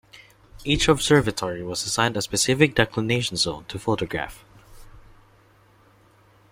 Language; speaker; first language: English; non-native, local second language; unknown